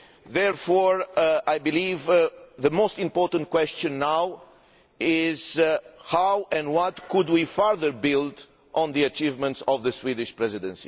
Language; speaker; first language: English; non-native, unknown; Romanian